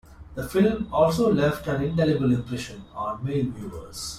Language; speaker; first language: English; non-native, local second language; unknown